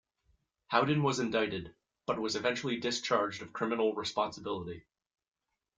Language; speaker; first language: English; native; English